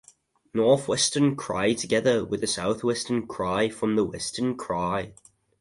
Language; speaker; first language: English; native; English